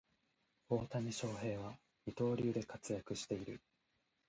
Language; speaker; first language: Japanese; native; Japanese